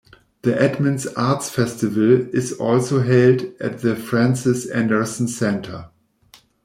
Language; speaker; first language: English; non-native, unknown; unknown